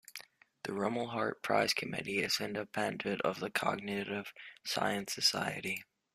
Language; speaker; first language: English; native; English